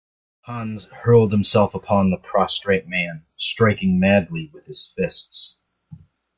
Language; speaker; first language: English; native; English